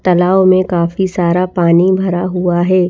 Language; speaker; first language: Hindi; native; Hindi